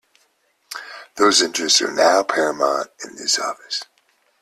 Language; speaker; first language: English; native; English